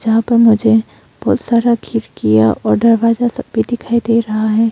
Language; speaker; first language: Hindi; early bilingual, other home language; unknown